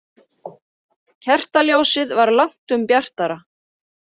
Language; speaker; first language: Icelandic; native; Icelandic